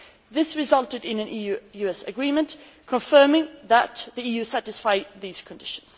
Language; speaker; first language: English; non-native, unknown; Swedish